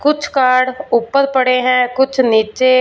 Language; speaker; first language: Hindi; non-native, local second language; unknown